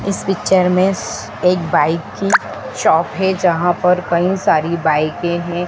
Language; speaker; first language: Hindi; native; Hindi